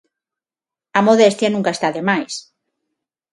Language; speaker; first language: Galician; non-native, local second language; Spanish